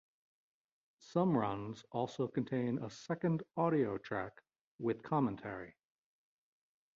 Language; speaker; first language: English; native; English